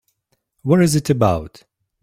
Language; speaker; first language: English; native; English